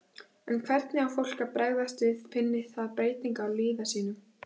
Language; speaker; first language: Icelandic; native; Icelandic